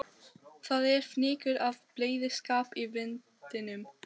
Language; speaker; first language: Icelandic; non-native, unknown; Albanian